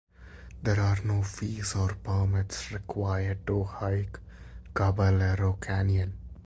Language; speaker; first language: English; non-native, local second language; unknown